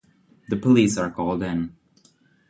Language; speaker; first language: English; non-native, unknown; Czech